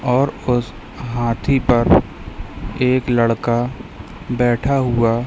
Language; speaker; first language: Hindi; native; Hindi